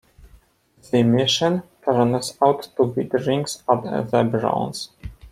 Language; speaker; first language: English; non-native, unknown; Polish